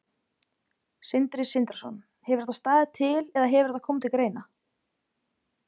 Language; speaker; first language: Icelandic; native; Icelandic